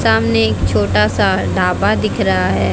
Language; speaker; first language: Hindi; native; Hindi